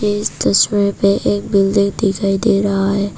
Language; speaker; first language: Hindi; non-native, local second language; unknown